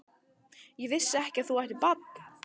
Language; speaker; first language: Icelandic; non-native, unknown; Italian